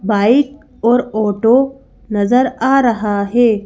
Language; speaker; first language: Hindi; native; Hindi